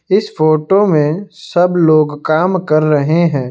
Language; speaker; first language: Hindi; non-native, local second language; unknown